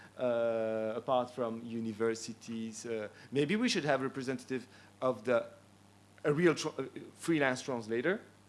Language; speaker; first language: English; non-native, fluent; French